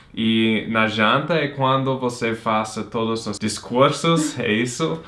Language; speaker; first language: Portuguese; non-native, fluent; English